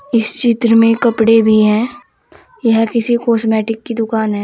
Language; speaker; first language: Hindi; native; Hindi